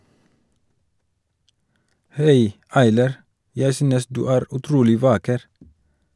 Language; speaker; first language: Norwegian; non-native, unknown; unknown